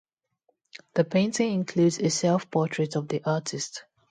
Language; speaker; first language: English; non-native, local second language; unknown